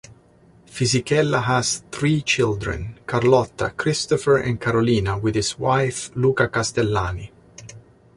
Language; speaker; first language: English; native; English